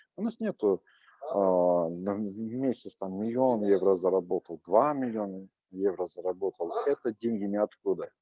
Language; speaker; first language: Russian; non-native, local second language; Azerbaijani